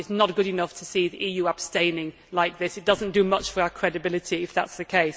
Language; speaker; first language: English; native; English